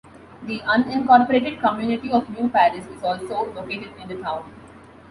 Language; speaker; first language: English; non-native, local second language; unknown